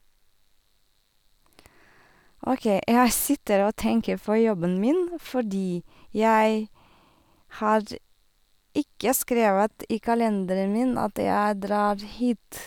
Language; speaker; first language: Norwegian; non-native, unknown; Russian